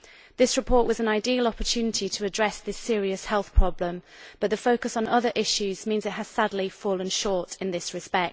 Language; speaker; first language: English; native; English